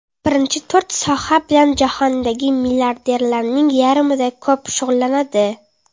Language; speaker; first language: Uzbek; non-native, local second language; Kara-Kalpak